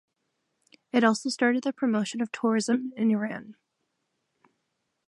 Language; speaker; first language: English; non-native, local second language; French